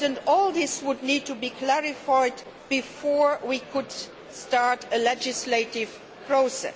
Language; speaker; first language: English; non-native, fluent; Luxembourgish